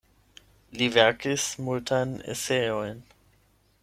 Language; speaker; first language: Esperanto; non-native, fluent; German